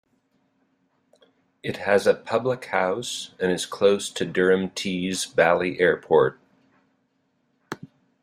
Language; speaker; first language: English; native; English